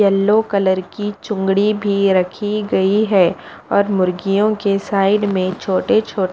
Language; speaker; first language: Hindi; non-native, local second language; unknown